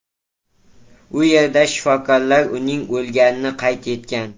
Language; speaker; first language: Uzbek; native; Uzbek